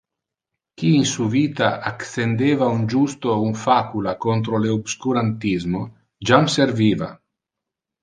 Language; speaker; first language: Interlingua; non-native, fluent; Italian